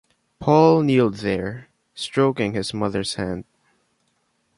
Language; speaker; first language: English; non-native, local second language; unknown